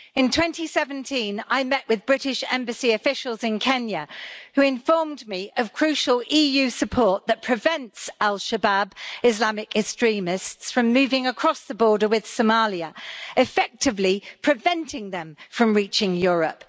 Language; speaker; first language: English; native; English